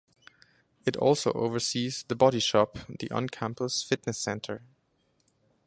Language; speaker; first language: English; non-native, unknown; German